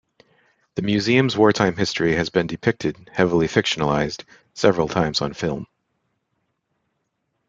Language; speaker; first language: English; native; English